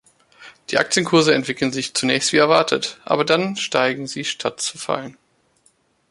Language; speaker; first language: German; native; German